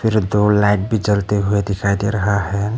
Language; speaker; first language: Hindi; non-native, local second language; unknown